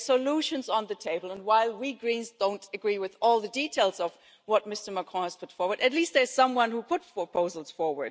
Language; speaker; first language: English; non-native, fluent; German